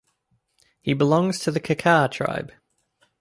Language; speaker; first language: English; native; English